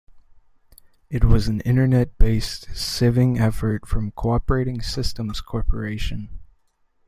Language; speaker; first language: English; native; English